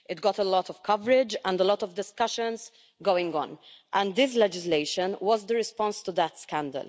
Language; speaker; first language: English; non-native, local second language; Maltese